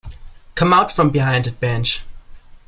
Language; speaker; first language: English; non-native, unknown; German